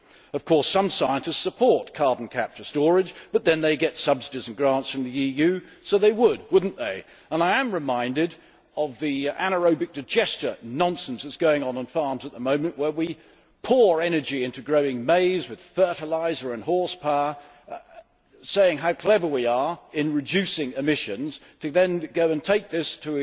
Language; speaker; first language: English; native; English